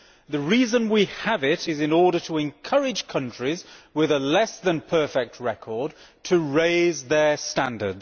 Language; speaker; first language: English; native; English